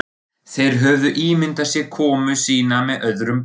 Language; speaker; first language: Icelandic; non-native, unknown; German